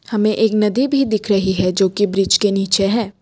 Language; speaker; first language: Hindi; non-native, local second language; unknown